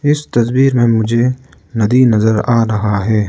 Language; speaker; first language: Hindi; non-native, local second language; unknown